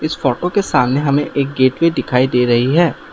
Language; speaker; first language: Hindi; non-native, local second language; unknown